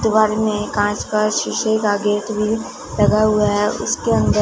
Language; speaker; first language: Hindi; non-native, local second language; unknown